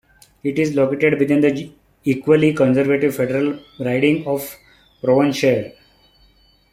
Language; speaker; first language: English; non-native, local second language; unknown